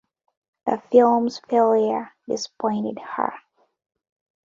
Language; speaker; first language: English; non-native, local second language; Ganda